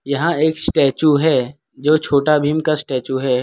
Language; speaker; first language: Hindi; non-native, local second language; Gujarati